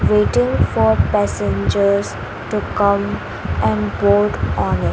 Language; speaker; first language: English; non-native, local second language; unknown